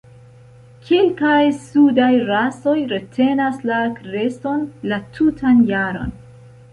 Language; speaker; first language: Esperanto; non-native, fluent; Central Kurdish